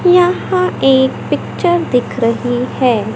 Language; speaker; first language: Hindi; native; Hindi